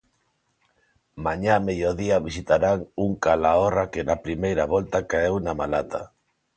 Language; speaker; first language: Galician; non-native, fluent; Spanish